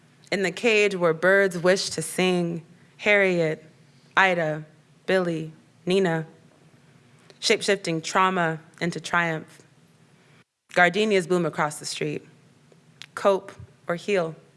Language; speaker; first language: English; native; English